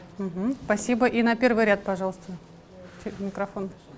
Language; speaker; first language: Russian; native; Russian